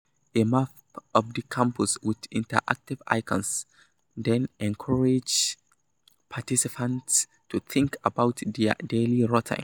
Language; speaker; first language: English; non-native, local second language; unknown